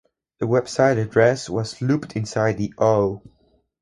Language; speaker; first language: English; non-native, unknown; Spanish